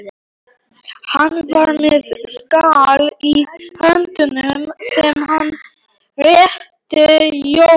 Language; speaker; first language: Icelandic; non-native, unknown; Polish